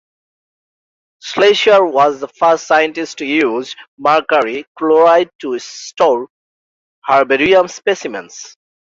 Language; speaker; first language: English; non-native, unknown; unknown